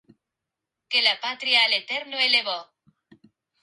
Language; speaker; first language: Spanish; non-native, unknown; Japanese